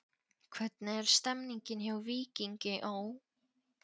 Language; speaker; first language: Icelandic; non-native, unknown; Polish